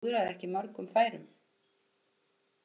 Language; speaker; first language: Icelandic; native; Icelandic